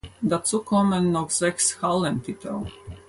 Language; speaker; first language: German; non-native, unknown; Latvian